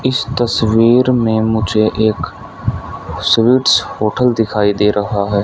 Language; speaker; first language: Hindi; native; Hindi